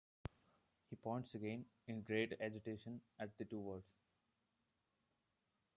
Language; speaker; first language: English; non-native, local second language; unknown